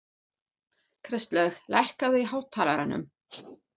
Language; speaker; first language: Icelandic; non-native, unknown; German